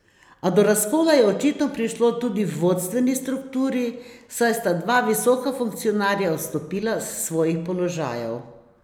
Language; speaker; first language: Slovenian; native; Slovenian